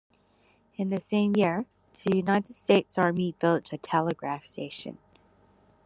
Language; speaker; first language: English; non-native, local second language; Cantonese